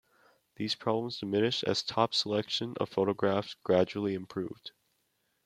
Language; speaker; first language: English; native; English